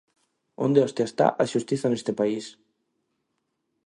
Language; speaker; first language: Galician; non-native, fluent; Spanish